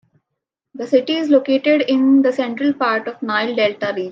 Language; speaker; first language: English; non-native, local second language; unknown